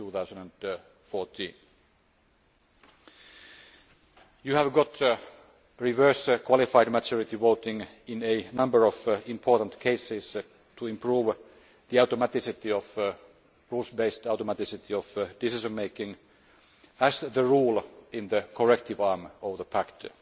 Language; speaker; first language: English; non-native, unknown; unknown